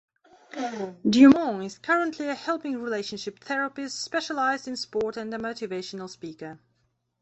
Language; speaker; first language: English; non-native, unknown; Belarusian